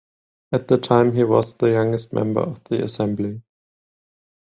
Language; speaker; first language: English; non-native, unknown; German